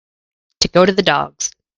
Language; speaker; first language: English; native; English